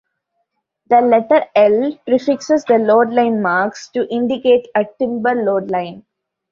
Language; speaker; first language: English; non-native, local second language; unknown